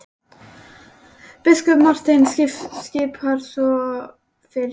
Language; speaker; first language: Icelandic; native; Icelandic